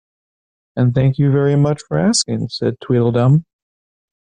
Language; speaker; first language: English; native; English